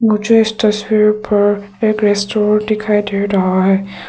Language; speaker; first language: Hindi; early bilingual, other home language; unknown